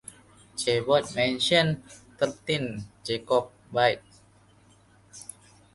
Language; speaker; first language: English; non-native, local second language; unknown